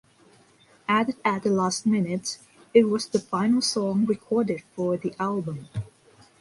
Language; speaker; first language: English; non-native, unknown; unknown